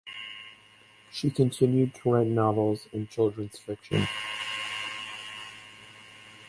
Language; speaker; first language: English; native; English